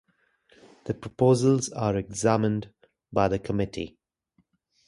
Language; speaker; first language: English; non-native, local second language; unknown